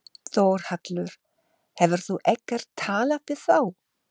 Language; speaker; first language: Icelandic; non-native, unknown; German